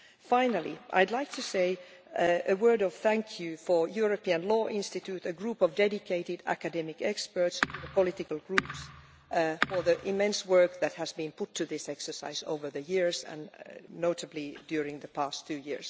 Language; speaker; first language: English; non-native, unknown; Finnish